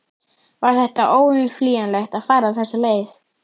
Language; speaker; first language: Icelandic; native; Icelandic